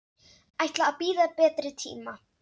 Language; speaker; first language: Icelandic; non-native, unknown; Dutch